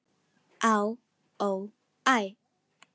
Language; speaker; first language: Icelandic; non-native, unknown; Filipino